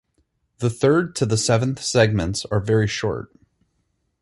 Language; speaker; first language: English; native; English